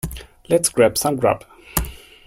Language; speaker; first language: English; non-native, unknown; German